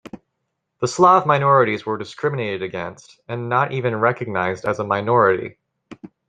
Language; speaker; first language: English; native; English